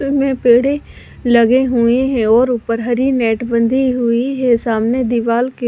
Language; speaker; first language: Hindi; non-native, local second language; Punjabi